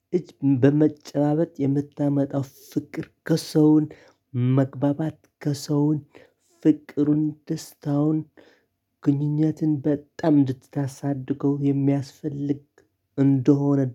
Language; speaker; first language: Amharic; non-native, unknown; Tigrinya